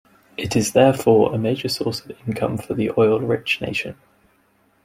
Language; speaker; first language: English; native; English